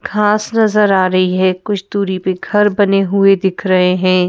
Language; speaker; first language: Hindi; native; Hindi